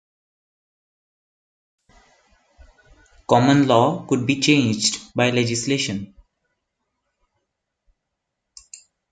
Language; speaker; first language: English; non-native, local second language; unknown